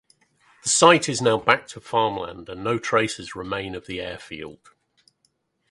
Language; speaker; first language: English; native; English